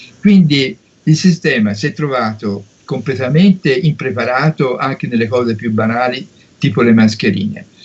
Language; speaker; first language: Italian; native; Italian